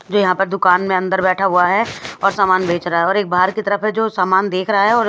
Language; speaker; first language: Hindi; native; Hindi